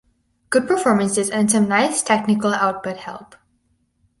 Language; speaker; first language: English; native; English